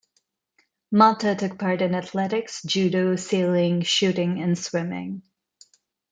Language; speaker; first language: English; non-native, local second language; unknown